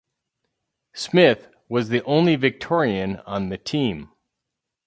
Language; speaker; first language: English; native; English